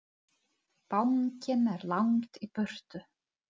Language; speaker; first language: Icelandic; non-native, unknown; Czech